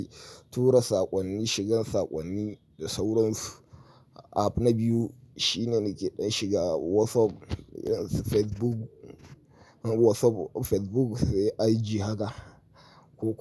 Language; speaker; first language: Hausa; native; Hausa